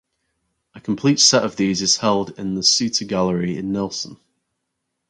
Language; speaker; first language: English; native; English